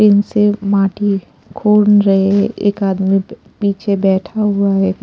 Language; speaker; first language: Hindi; non-native, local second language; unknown